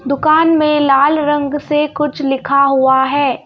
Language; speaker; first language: Hindi; native; Hindi